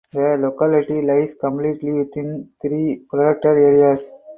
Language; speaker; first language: English; non-native, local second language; Tamil